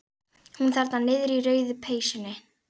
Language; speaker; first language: Icelandic; native; Icelandic